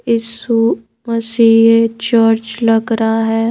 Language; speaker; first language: Hindi; native; Hindi